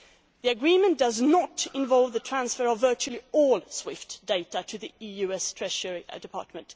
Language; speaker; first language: English; non-native, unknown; Swedish